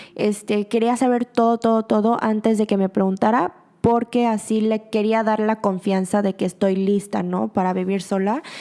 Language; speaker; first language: Spanish; native; Spanish